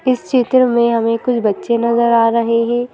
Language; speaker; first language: Hindi; native; Hindi